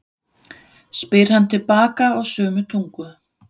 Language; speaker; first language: Icelandic; non-native, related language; Danish